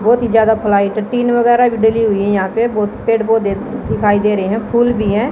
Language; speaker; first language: Hindi; native; Hindi